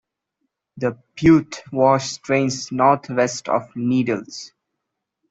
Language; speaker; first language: English; non-native, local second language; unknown